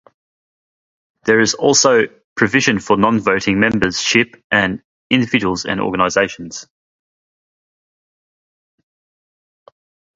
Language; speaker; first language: English; native; English